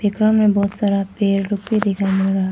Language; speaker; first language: Hindi; non-native, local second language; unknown